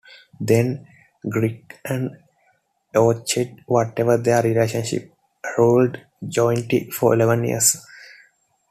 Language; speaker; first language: English; non-native, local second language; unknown